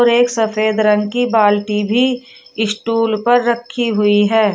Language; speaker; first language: Hindi; native; Hindi